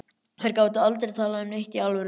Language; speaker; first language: Icelandic; native; Icelandic